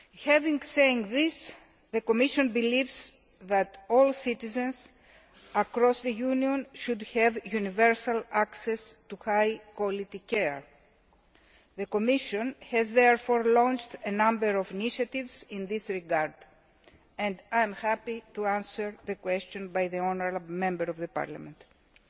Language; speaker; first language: English; non-native, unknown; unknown